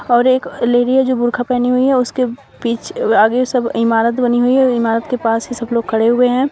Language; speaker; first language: Hindi; native; Hindi